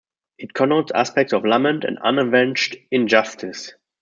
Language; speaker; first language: English; non-native, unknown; German